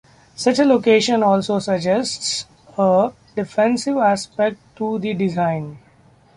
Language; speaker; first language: English; non-native, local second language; Marathi